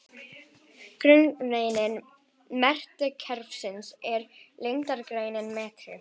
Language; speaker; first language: Icelandic; native; Icelandic